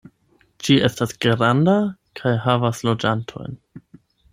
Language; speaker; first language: Esperanto; non-native, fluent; German